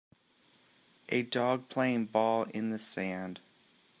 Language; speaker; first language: English; native; English